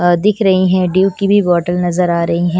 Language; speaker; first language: Hindi; non-native, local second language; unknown